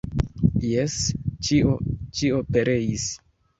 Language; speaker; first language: Esperanto; non-native, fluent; Kinyarwanda